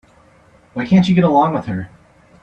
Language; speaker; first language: English; native; English